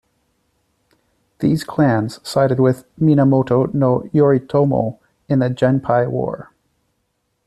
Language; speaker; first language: English; native; English